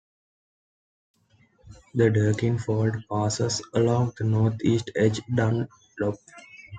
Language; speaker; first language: English; non-native, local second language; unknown